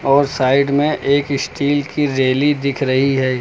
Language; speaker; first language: Hindi; native; Hindi